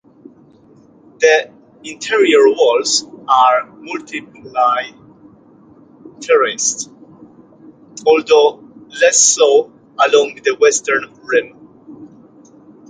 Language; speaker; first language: English; non-native, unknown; Polish